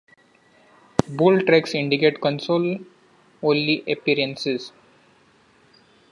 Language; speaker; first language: English; non-native, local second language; Marathi